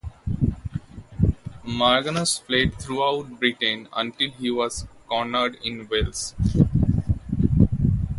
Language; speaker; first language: English; non-native, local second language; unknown